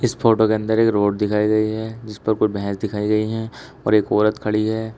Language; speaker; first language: Hindi; native; Hindi